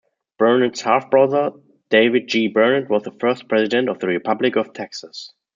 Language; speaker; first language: English; non-native, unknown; German